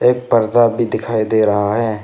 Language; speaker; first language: Hindi; non-native, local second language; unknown